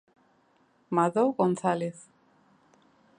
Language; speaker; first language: Galician; native; Galician